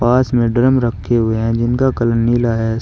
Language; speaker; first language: Hindi; native; Hindi